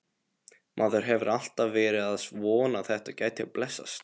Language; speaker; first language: Icelandic; non-native, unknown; Polish